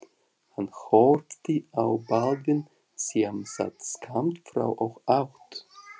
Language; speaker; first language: Icelandic; non-native, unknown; Russian